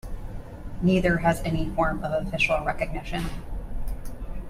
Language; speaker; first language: English; native; English